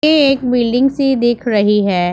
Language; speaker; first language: Hindi; non-native, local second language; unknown